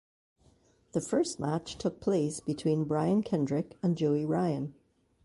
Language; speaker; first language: English; native; English